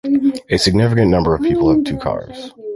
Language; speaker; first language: English; native; English